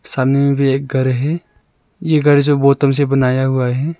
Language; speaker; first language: Hindi; non-native, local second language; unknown